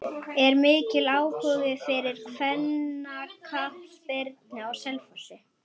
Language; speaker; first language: Icelandic; non-native, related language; Swedish